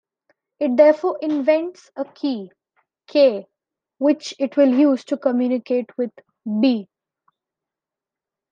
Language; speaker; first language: English; non-native, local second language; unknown